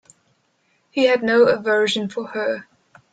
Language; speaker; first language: English; non-native, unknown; German